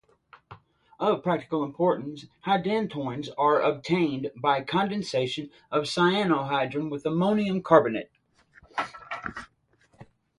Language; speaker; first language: English; native; English